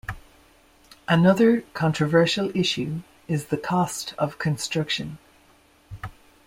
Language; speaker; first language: English; native; English